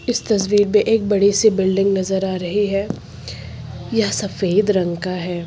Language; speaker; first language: Hindi; native; Hindi